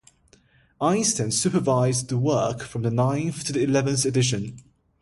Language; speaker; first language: English; non-native, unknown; Chinese